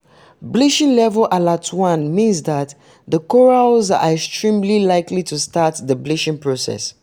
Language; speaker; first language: English; non-native, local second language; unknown